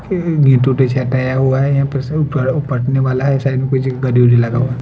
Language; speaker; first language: Hindi; non-native, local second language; Bhojpuri